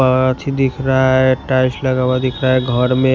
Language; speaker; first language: Hindi; non-native, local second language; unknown